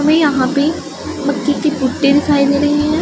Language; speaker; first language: Hindi; non-native, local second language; Punjabi